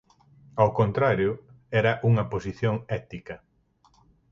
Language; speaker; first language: Galician; native; Galician